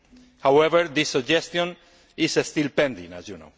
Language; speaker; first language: English; non-native, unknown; Spanish